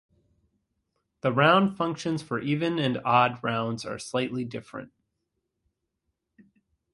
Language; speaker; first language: English; native; English